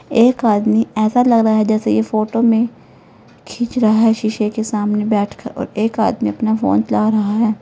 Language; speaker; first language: Hindi; native; Hindi